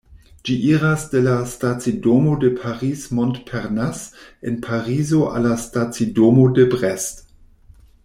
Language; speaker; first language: Esperanto; non-native, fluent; German